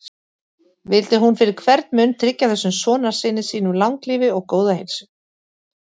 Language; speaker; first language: Icelandic; native; Icelandic